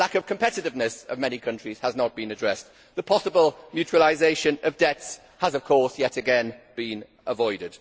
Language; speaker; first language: English; native; English